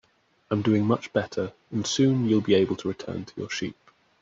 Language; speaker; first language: English; native; English